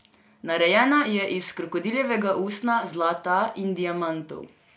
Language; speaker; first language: Slovenian; non-native, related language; Serbian